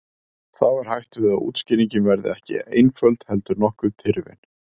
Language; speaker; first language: Icelandic; native; Icelandic